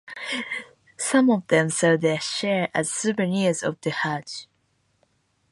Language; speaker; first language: English; non-native, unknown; Japanese